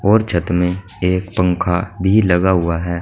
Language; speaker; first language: Hindi; native; Hindi